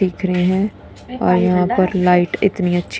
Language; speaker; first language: Hindi; non-native, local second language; Punjabi